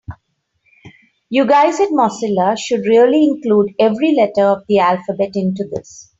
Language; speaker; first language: English; non-native, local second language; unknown